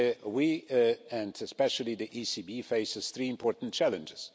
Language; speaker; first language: English; non-native, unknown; Polish